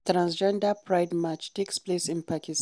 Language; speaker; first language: English; non-native, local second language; Hausa